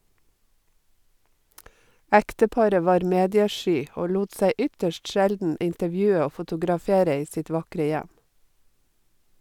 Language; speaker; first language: Norwegian; native; Norwegian